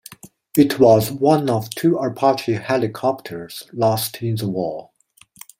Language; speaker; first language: English; non-native, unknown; Chinese